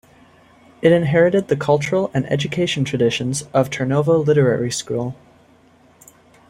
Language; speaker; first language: English; native; English